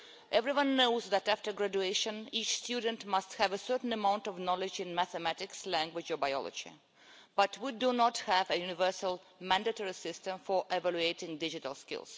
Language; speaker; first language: English; non-native, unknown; Russian